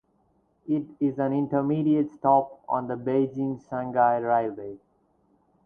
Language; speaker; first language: English; non-native, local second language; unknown